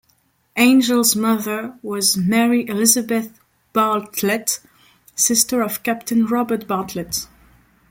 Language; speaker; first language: English; non-native, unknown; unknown